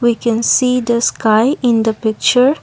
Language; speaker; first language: English; non-native, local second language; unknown